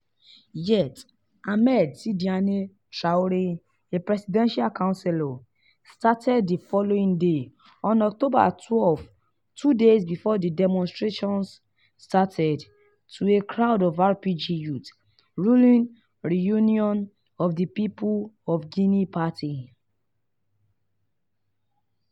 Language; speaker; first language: English; non-native, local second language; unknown